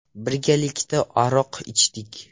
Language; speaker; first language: Uzbek; non-native, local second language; Russian